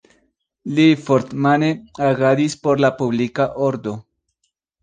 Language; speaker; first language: Esperanto; non-native, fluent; Spanish